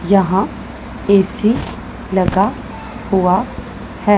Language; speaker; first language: Hindi; non-native, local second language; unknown